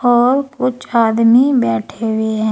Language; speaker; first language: Hindi; native; Hindi